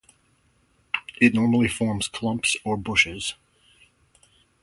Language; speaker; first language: English; native; English